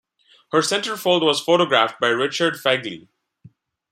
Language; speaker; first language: English; non-native, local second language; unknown